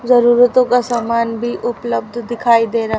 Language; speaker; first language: Hindi; native; Hindi